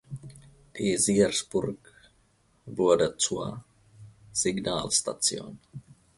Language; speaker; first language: German; non-native, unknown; Finnish